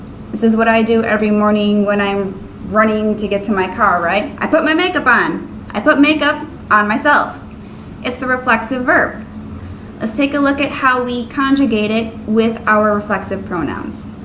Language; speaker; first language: English; native; English